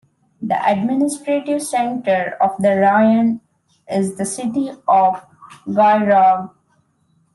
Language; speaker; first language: English; non-native, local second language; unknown